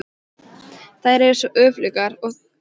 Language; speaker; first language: Icelandic; non-native, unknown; Polish